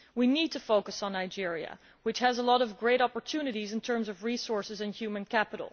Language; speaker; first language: English; non-native, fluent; Dutch